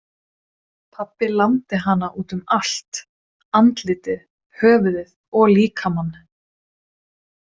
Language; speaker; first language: Icelandic; non-native, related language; Swedish